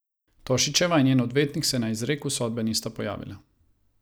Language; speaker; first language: Slovenian; non-native, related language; Croatian